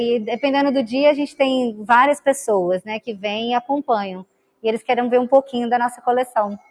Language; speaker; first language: Portuguese; native; Portuguese